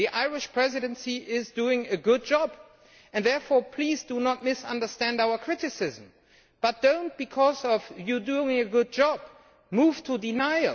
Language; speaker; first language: English; non-native, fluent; German